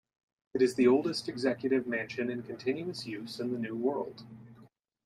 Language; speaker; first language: English; native; English